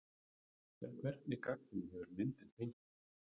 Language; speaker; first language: Icelandic; native; Icelandic